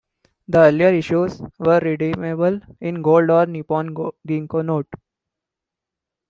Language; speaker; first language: English; non-native, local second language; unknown